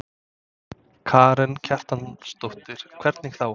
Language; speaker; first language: Icelandic; non-native, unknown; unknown